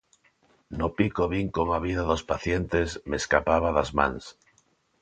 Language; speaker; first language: Galician; non-native, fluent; Spanish